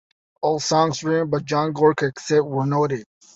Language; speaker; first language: English; native; English